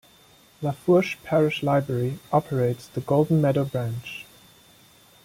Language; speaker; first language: English; non-native, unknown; German